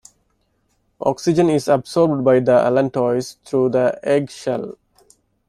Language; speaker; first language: English; non-native, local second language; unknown